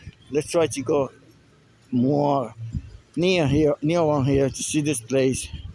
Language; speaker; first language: English; non-native, local second language; Spanish